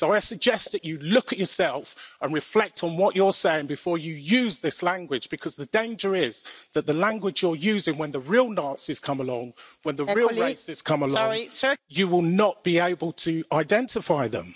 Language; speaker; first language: English; native; English